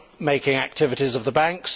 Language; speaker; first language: English; native; English